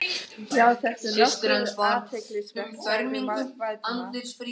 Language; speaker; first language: Icelandic; non-native, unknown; German